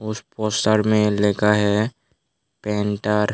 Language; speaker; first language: Hindi; non-native, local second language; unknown